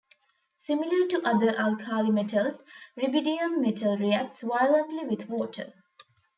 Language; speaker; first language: English; non-native, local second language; Tamil